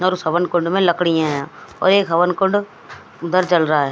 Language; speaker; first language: Hindi; native; Hindi